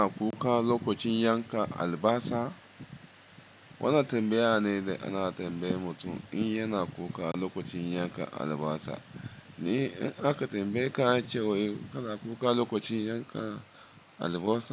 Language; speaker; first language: Hausa; non-native, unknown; Yoruba